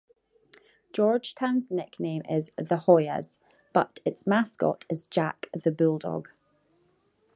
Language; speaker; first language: English; native; English